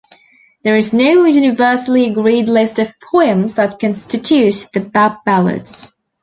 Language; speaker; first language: English; native; English